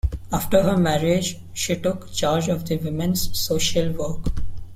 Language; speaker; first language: English; non-native, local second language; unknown